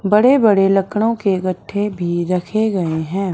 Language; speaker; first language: Hindi; non-native, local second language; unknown